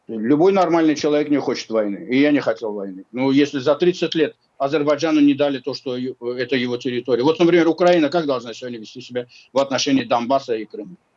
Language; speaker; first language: Russian; non-native, local second language; Azerbaijani